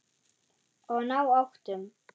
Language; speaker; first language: Icelandic; non-native, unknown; German